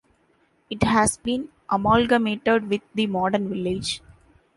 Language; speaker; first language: English; non-native, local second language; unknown